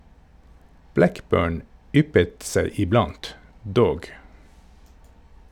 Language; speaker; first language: Norwegian; native; Norwegian